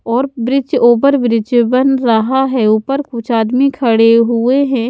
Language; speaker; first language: Hindi; native; Hindi